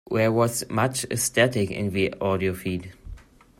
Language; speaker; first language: English; non-native, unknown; German